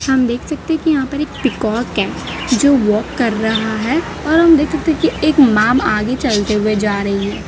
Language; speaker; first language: Hindi; non-native, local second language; Gujarati